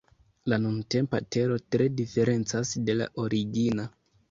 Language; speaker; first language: Esperanto; non-native, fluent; Kinyarwanda